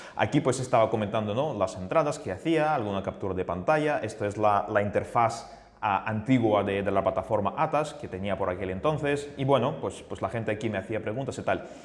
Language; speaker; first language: Spanish; non-native, fluent; Russian